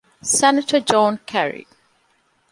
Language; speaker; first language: English; non-native, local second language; Divehi